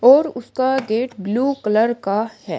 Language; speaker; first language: Hindi; native; Hindi